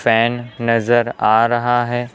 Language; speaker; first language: Hindi; native; Hindi